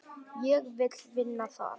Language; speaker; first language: Icelandic; non-native, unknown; Vietnamese